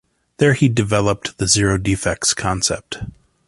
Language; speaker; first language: English; native; English